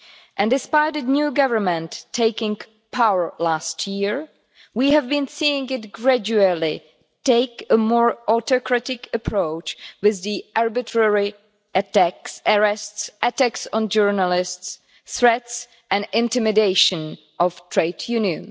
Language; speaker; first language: English; non-native, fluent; Czech